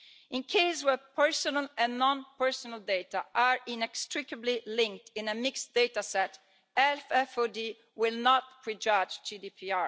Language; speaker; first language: English; non-native, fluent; Italian